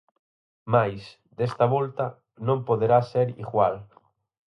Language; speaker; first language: Galician; native; Galician